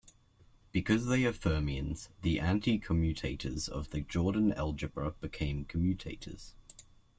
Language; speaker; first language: English; native; English